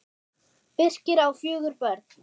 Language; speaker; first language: Icelandic; non-native, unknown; German